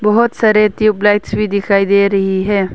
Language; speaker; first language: Hindi; non-native, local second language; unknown